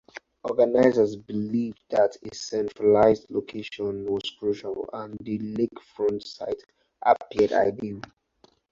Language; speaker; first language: English; non-native, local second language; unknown